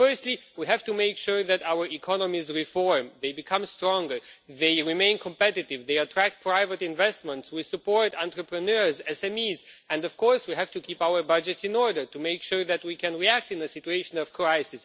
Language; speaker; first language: English; non-native, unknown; Romanian